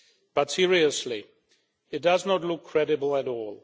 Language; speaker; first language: English; non-native, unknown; Czech